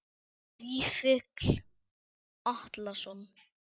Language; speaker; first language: Icelandic; native; Icelandic